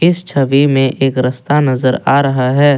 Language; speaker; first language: Hindi; non-native, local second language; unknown